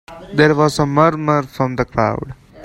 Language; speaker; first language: English; non-native, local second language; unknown